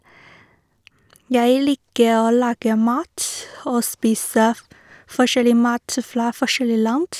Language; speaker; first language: Norwegian; non-native, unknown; Chinese